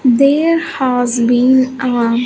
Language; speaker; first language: English; non-native, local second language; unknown